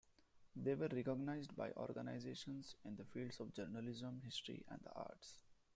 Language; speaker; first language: English; non-native, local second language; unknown